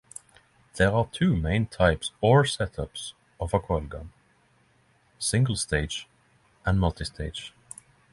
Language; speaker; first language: English; non-native, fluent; Norwegian